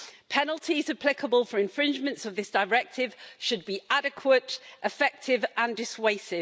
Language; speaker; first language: English; native; English